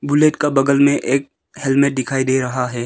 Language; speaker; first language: Hindi; early bilingual, other home language; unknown